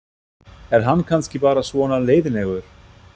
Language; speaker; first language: Icelandic; non-native, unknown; German